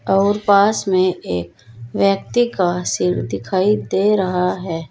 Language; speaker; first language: Hindi; native; Hindi